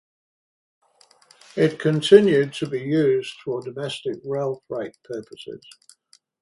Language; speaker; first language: English; native; English